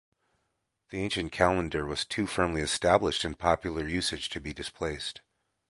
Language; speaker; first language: English; native; English